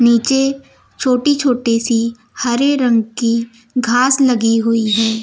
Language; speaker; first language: Hindi; native; Hindi